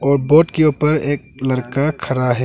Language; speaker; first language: Hindi; non-native, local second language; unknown